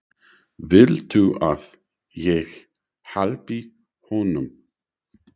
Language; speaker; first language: Icelandic; non-native, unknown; English